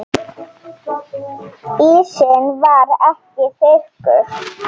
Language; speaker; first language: Icelandic; non-native, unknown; Slovenian